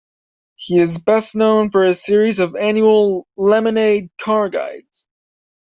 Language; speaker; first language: English; native; English